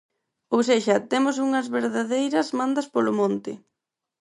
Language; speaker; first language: Galician; non-native, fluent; Spanish